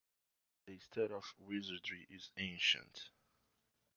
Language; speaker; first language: English; non-native, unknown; Portuguese